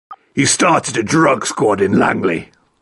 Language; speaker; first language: English; native; English